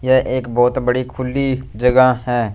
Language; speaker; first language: Hindi; non-native, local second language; Punjabi